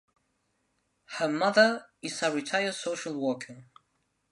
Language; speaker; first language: English; non-native, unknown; Spanish